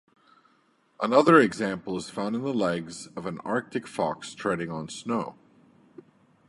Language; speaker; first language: English; native; English